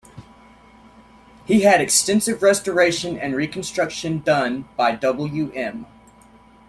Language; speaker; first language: English; native; English